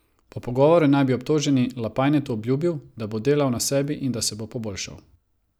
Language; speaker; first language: Slovenian; non-native, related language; Croatian